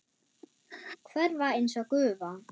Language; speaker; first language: Icelandic; non-native, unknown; German